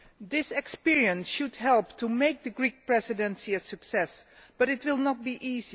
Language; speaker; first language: English; non-native, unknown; Dutch